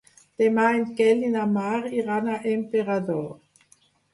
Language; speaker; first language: Catalan; non-native, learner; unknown